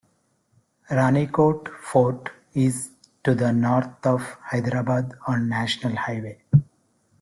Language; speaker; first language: English; non-native, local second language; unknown